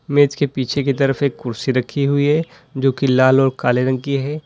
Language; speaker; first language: Hindi; native; Hindi